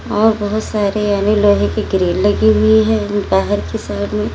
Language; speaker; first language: Hindi; native; Hindi